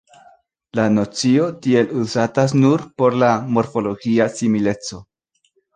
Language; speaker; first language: Esperanto; non-native, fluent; Spanish